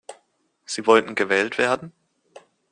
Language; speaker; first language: German; native; German